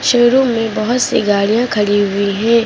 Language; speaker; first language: Hindi; native; Hindi